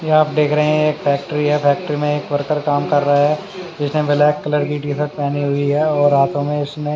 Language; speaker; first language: Hindi; native; Hindi